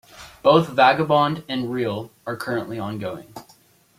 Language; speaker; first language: English; native; English